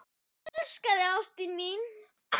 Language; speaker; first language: Icelandic; native; Icelandic